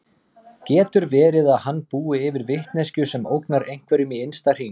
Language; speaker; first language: Icelandic; native; Icelandic